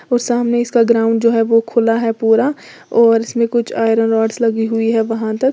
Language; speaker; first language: Hindi; native; Hindi